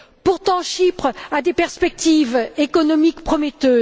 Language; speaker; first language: French; native; French